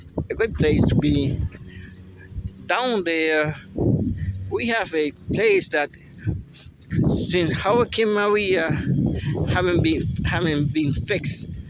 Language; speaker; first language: English; non-native, learner; Spanish